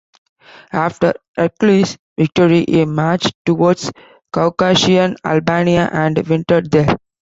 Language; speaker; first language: English; non-native, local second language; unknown